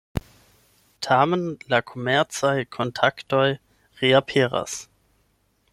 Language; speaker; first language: Esperanto; non-native, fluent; German